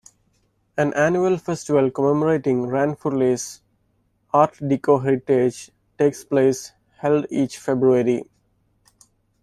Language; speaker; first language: English; non-native, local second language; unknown